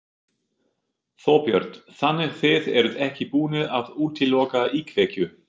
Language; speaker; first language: Icelandic; non-native, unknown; German